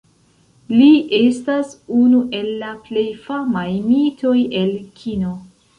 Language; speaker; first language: Esperanto; non-native, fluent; Central Kurdish